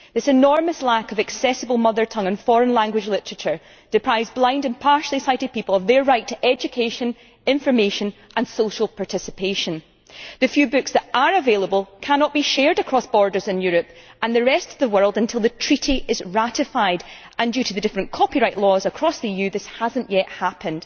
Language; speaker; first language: English; native; English